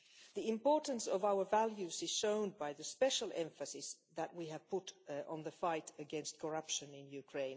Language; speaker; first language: English; non-native, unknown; Finnish